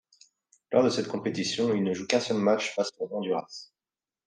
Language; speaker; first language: French; native; French